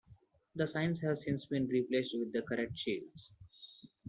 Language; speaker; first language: English; non-native, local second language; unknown